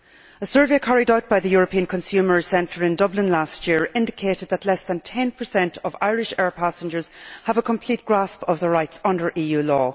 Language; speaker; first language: English; native; English